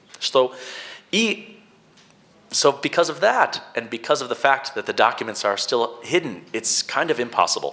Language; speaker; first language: English; native; English